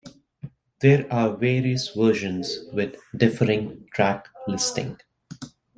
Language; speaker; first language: English; non-native, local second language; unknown